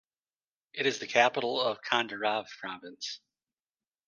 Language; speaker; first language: English; native; English